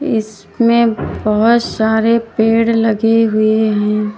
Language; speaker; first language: Hindi; native; Hindi